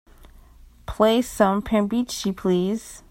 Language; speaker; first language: English; native; English